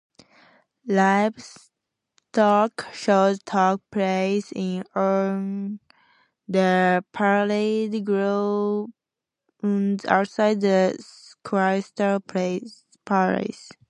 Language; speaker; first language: English; native; English